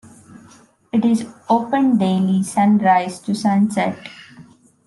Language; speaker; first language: English; non-native, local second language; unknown